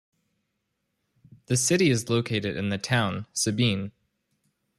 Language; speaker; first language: English; native; English